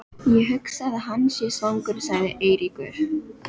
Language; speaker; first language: Icelandic; non-native, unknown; Filipino